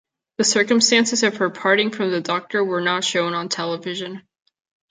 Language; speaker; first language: English; non-native, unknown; Catalan